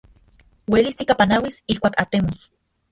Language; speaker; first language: Central Puebla Nahuatl; non-native, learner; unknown